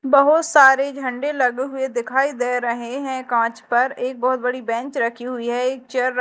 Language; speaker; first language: Hindi; native; Hindi